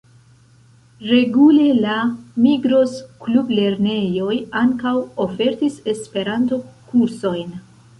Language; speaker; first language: Esperanto; non-native, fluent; Central Kurdish